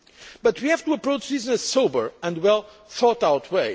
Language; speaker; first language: English; non-native, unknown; Portuguese